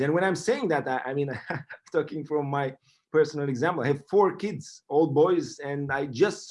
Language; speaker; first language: English; non-native, fluent; Romanian